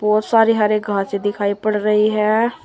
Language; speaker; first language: Hindi; native; Hindi